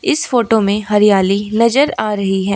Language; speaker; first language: Hindi; native; Hindi